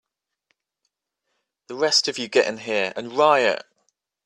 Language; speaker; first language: English; native; English